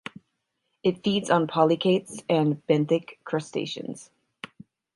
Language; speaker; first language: English; native; English